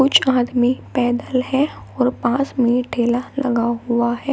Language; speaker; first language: Hindi; native; Hindi